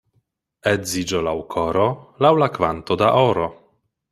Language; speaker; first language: Esperanto; non-native, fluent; Polish